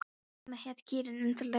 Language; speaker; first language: Icelandic; non-native, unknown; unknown